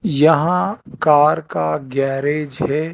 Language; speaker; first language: Hindi; non-native, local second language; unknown